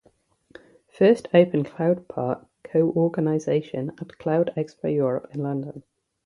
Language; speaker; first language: English; native; English